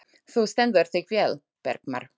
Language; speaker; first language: Icelandic; non-native, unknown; Slovak